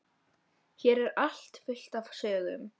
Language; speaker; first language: Icelandic; non-native, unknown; Polish